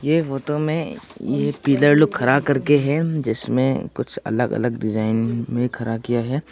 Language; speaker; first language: Hindi; non-native, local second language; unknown